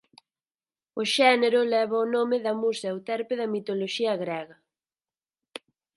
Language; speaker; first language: Galician; native; Galician